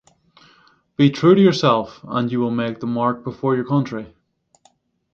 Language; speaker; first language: English; native; English